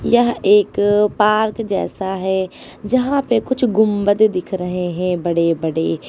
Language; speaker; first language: Hindi; native; Hindi